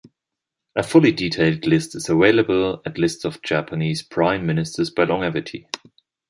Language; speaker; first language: English; non-native, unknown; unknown